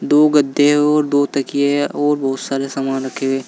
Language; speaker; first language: Hindi; native; Hindi